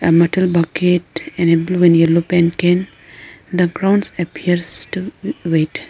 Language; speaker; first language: English; non-native, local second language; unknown